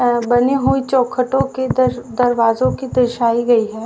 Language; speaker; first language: Hindi; native; Hindi